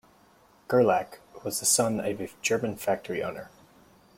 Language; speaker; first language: English; native; English